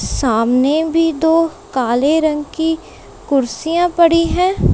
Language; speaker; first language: Hindi; non-native, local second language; Punjabi